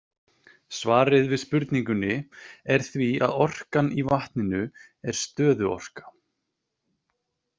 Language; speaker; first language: Icelandic; native; Icelandic